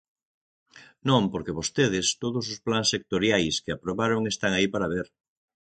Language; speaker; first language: Galician; native; Galician